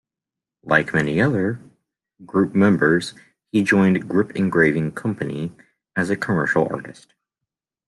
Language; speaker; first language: English; native; English